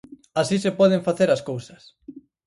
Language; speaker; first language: Galician; native; Galician